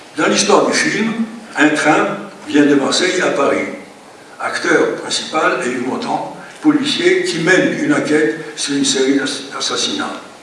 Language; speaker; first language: French; non-native, fluent; Greek